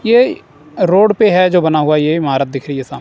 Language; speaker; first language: Hindi; non-native, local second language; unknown